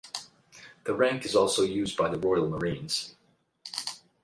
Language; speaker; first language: English; native; English